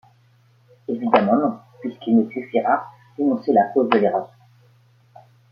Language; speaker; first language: French; native; French